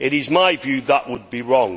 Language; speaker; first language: English; native; English